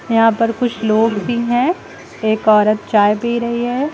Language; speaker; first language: Hindi; native; Hindi